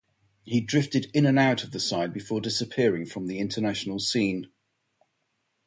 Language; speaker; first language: English; native; English